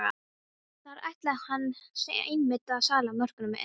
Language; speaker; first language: Icelandic; non-native, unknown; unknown